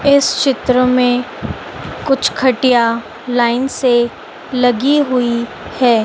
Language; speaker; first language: Hindi; native; Hindi